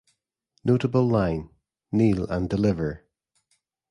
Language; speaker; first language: English; native; English